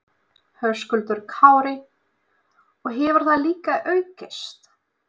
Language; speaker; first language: Icelandic; non-native, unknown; Russian